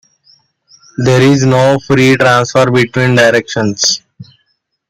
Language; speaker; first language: English; non-native, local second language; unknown